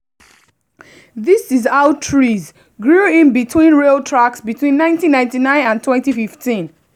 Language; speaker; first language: English; non-native, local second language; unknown